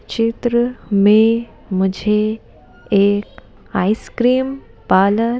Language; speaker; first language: Hindi; native; Hindi